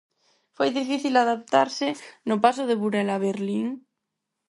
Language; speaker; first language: Galician; non-native, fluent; Spanish